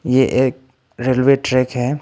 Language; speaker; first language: Hindi; early bilingual, other home language; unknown